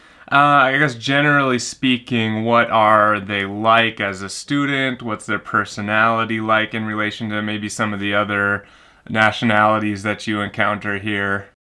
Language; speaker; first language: English; native; English